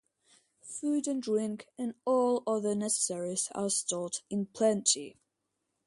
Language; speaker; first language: English; non-native, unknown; Russian